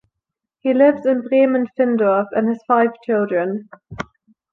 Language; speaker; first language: English; non-native, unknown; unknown